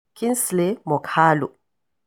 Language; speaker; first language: English; non-native, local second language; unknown